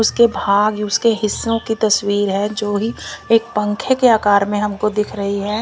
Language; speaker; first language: Hindi; non-native, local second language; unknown